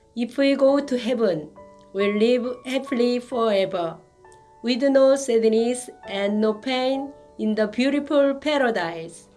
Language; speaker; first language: English; non-native, learner; Korean